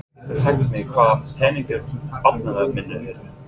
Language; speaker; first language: Icelandic; non-native, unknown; English